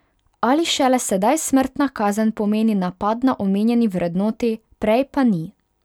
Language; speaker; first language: Slovenian; non-native, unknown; Hungarian